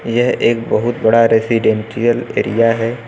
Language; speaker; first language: Hindi; native; Hindi